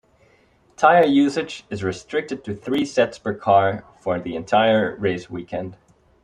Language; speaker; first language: English; non-native, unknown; Dutch